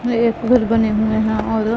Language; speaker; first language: Hindi; non-native, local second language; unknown